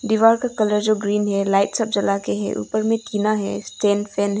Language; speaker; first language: Hindi; non-native, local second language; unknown